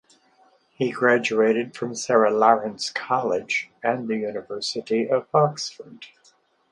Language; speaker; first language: English; native; English